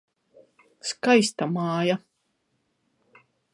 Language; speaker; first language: Latvian; non-native, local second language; Russian